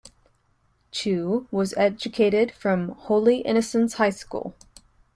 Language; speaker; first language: English; native; English